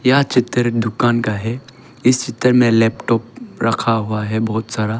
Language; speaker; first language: Hindi; non-native, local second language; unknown